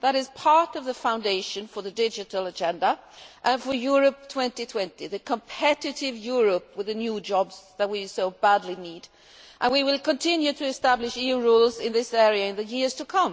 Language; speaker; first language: English; non-native, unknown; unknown